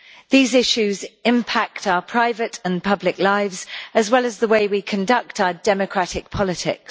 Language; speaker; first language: English; native; English